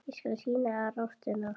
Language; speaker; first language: Icelandic; native; Icelandic